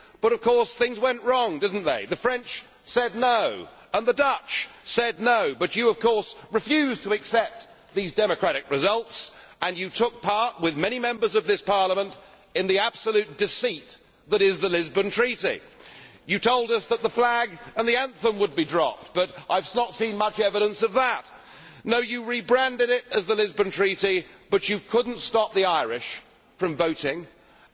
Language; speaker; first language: English; native; English